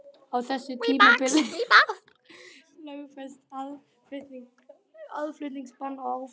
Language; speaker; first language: Icelandic; native; Icelandic